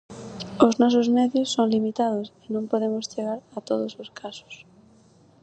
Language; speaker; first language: Galician; native; Galician